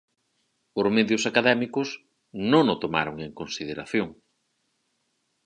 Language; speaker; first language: Galician; native; Galician